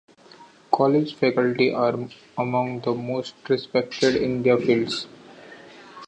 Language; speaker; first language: English; non-native, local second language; Marathi